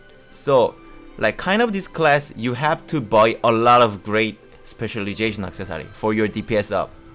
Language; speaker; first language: English; non-native, learner; Korean